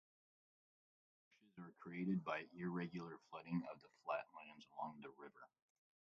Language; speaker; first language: English; native; English